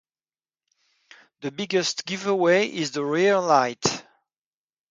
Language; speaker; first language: English; non-native, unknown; French